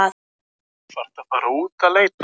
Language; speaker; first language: Icelandic; non-native, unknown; Polish